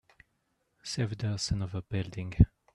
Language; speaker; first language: English; non-native, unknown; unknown